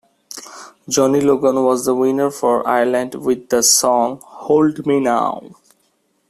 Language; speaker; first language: English; non-native, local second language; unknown